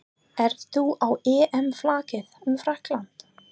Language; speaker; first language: Icelandic; non-native, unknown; English